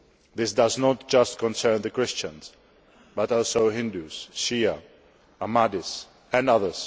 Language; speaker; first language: English; non-native, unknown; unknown